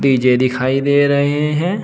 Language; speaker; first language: Hindi; native; Hindi